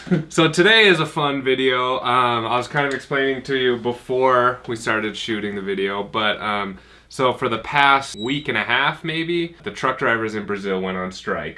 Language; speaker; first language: English; native; English